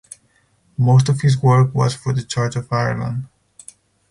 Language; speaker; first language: English; non-native, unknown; Spanish